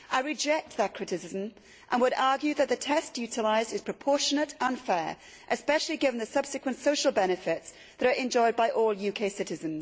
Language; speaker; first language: English; native; English